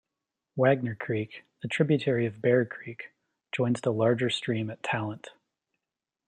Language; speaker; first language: English; native; English